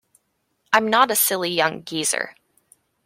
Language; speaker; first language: English; native; English